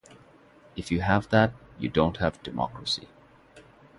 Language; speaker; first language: English; non-native, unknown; Bangla